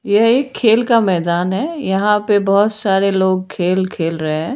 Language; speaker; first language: Hindi; non-native, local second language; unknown